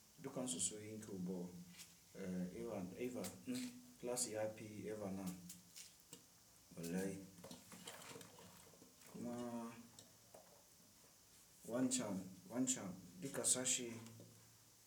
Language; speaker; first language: Hausa; non-native, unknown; Tiv